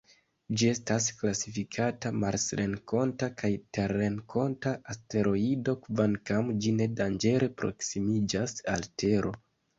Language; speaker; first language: Esperanto; non-native, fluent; Kinyarwanda